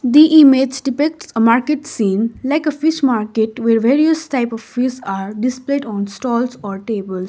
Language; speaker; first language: English; non-native, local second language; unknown